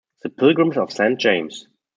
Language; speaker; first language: English; non-native, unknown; German